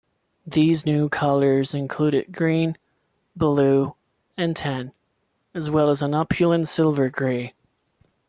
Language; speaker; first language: English; non-native, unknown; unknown